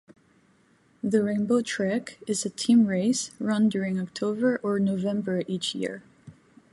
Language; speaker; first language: English; native; English